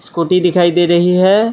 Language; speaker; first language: Hindi; non-native, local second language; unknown